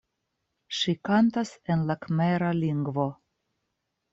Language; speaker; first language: Esperanto; non-native, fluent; Russian